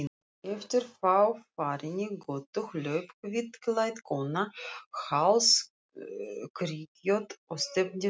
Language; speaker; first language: Icelandic; non-native, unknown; Russian